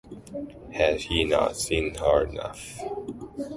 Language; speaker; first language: English; non-native, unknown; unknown